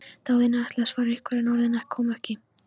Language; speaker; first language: Icelandic; non-native, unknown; Polish